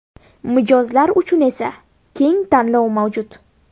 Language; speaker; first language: Uzbek; native; Uzbek